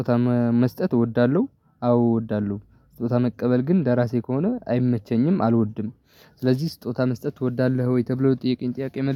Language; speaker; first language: Amharic; non-native, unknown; Tigrinya